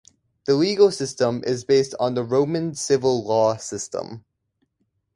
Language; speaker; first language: English; native; English